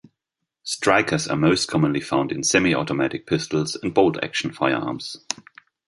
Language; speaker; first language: English; non-native, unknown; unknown